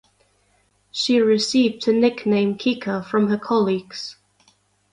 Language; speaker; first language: English; non-native, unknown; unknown